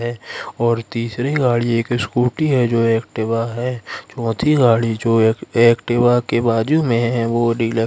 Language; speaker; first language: Hindi; native; Hindi